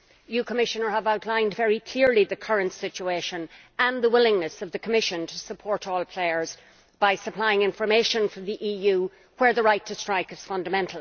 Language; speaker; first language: English; native; English